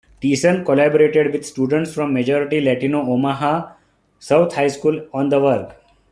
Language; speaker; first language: English; non-native, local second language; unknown